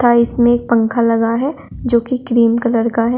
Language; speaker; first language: Hindi; native; Hindi